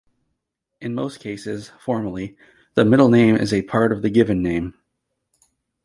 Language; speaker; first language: English; native; English